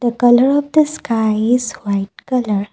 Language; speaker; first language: English; non-native, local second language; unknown